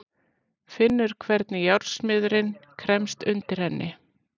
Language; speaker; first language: Icelandic; native; Icelandic